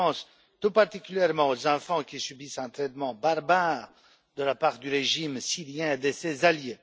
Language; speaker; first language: French; non-native, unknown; Romanian